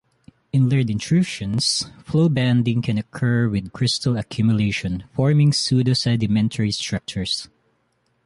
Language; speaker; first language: English; non-native, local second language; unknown